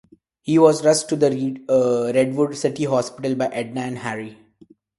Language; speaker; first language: English; non-native, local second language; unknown